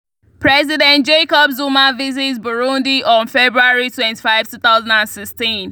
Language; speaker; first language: English; non-native, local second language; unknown